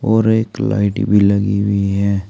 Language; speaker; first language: Hindi; native; Hindi